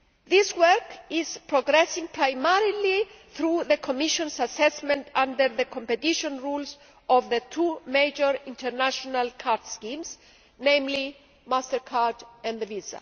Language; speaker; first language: English; non-native, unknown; Greek